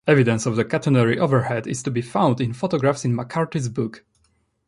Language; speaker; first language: English; non-native, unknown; Polish